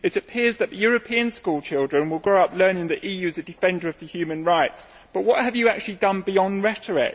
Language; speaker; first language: English; native; English